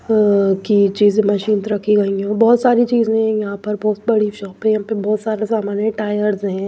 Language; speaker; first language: Hindi; non-native, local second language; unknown